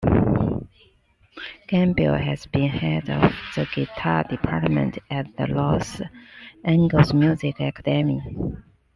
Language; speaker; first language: English; non-native, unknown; Chinese